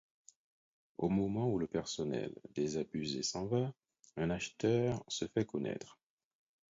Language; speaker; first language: French; non-native, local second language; Haitian Creole